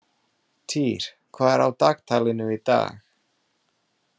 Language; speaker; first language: Icelandic; non-native, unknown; English